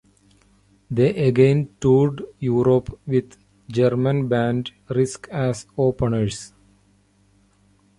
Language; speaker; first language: English; non-native, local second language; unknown